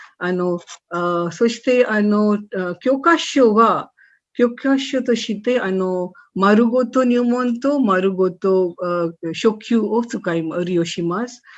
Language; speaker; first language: Japanese; non-native, fluent; Hindi